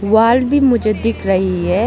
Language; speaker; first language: Hindi; non-native, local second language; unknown